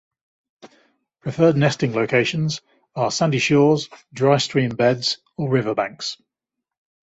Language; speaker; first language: English; native; English